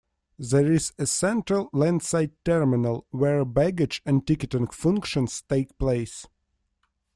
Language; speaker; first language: English; non-native, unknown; Russian